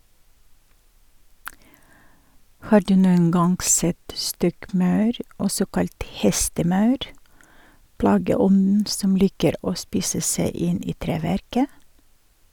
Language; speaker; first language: Norwegian; non-native, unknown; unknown